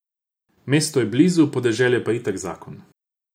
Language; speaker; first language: Slovenian; non-native, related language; Croatian